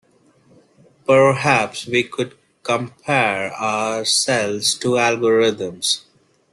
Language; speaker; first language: English; non-native, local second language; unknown